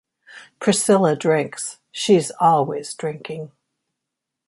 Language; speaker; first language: English; native; English